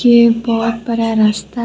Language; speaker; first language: Hindi; non-native, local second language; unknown